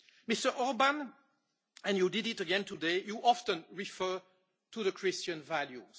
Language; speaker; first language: English; non-native, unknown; French